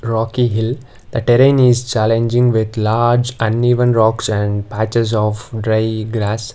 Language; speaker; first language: English; non-native, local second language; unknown